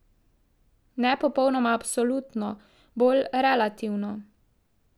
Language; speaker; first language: Slovenian; native; Slovenian